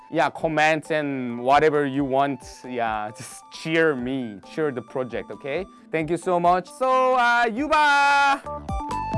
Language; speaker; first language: English; non-native, learner; Korean